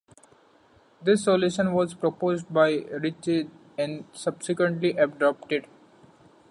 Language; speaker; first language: English; non-native, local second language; Marathi